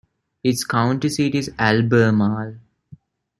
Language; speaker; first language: English; non-native, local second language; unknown